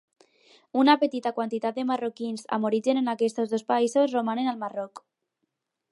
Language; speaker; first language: Catalan; non-native, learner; Spanish